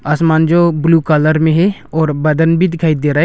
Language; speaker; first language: Hindi; non-native, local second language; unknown